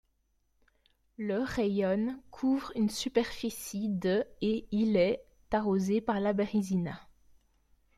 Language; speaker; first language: French; native; French